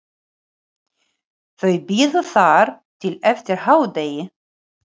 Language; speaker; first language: Icelandic; non-native, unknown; Ukrainian